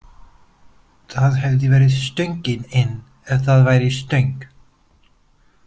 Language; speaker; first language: Icelandic; non-native, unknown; Polish